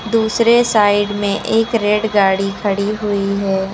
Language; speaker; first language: Hindi; native; Hindi